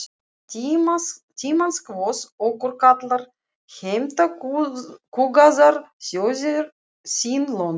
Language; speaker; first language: Icelandic; non-native, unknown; Russian